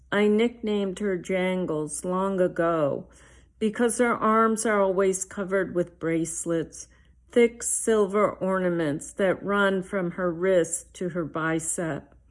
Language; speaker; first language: English; early bilingual, other home language; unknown